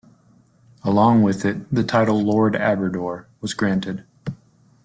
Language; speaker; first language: English; native; English